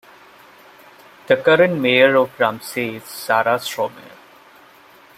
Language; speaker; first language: English; non-native, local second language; Malayalam